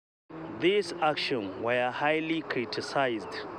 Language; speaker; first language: English; non-native, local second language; Hausa